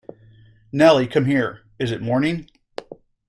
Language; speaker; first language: English; native; English